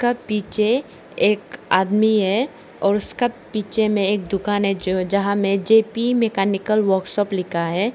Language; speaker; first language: Hindi; non-native, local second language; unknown